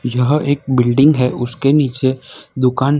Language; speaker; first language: Hindi; non-native, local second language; Gujarati